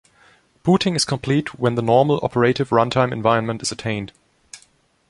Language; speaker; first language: English; non-native, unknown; German